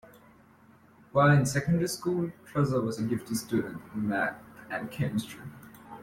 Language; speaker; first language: English; native; English